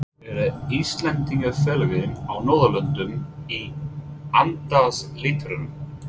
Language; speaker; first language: Icelandic; non-native, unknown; English